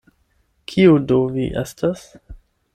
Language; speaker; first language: Esperanto; non-native, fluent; German